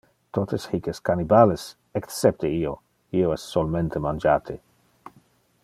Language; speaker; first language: Interlingua; non-native, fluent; Dutch